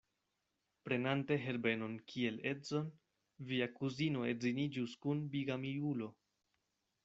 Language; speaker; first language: Esperanto; non-native, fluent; Spanish